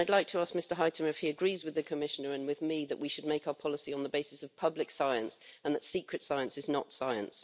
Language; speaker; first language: English; native; English